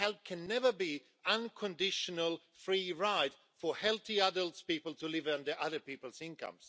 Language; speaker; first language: English; non-native, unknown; Swedish